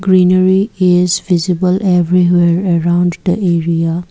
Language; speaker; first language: English; non-native, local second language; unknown